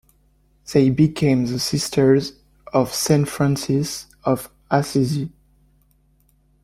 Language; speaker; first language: English; non-native, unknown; French